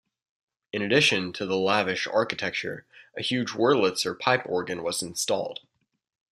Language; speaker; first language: English; native; English